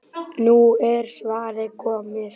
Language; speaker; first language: Icelandic; native; Icelandic